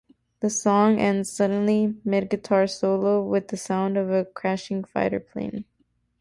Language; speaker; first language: English; native; English